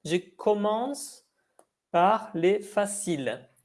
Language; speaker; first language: French; non-native, fluent; Spanish